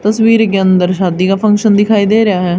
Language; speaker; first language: Hindi; native; Hindi